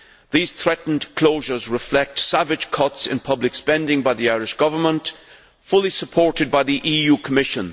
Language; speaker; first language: English; native; English